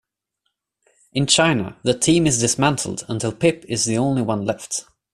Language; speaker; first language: English; non-native, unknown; Swedish